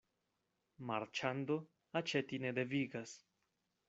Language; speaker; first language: Esperanto; non-native, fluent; Spanish